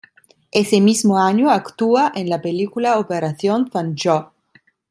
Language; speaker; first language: Spanish; non-native, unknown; Italian